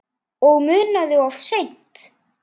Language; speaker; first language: Icelandic; native; Icelandic